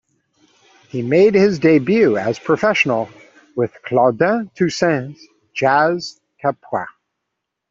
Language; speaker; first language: English; native; English